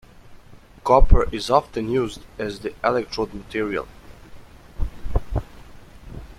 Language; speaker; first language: English; native; English